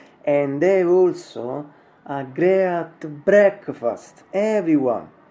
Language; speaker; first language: English; non-native, learner; Italian